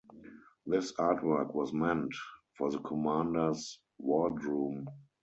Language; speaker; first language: English; non-native, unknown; German